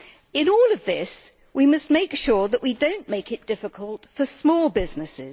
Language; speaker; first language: English; native; English